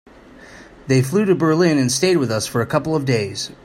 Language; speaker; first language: English; native; English